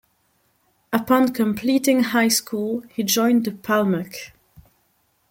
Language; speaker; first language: English; non-native, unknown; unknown